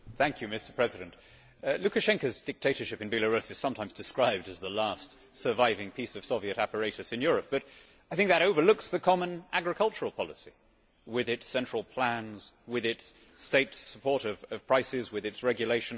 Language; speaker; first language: English; native; English